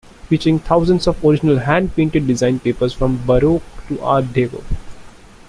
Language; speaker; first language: English; non-native, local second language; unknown